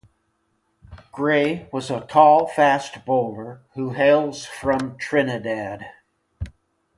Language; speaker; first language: English; native; English